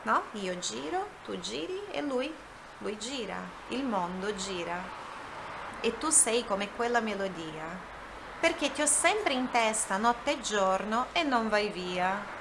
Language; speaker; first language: Italian; non-native, fluent; Portuguese